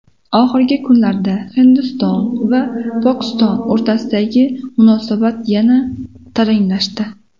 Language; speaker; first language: Uzbek; native; Uzbek